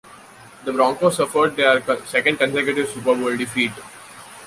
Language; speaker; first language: English; non-native, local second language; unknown